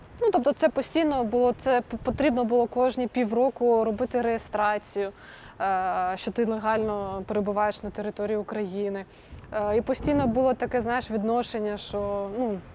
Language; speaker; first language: Ukrainian; non-native, related language; Russian